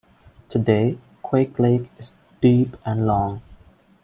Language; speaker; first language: English; non-native, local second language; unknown